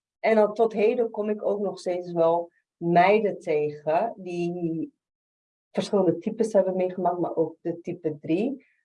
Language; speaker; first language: Dutch; early bilingual, other home language; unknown